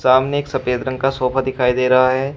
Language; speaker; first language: Hindi; native; Hindi